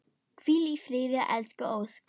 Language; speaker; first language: Icelandic; non-native, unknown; German